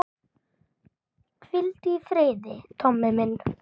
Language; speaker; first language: Icelandic; native; Icelandic